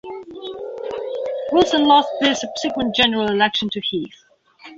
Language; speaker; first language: English; non-native, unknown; Belarusian